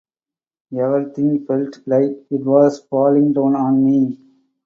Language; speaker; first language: English; non-native, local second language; Tamil